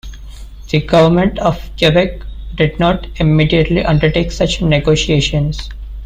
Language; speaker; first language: English; non-native, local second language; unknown